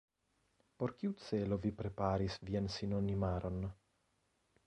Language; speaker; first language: Esperanto; non-native, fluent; Italian